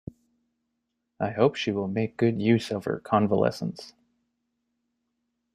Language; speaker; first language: English; native; English